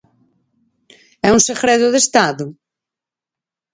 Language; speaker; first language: Galician; native; Galician